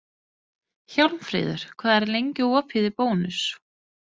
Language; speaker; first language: Icelandic; non-native, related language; Danish